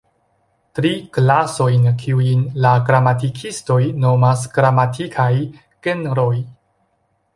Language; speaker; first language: Esperanto; non-native, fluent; Chinese